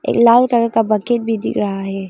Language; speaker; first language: Hindi; non-native, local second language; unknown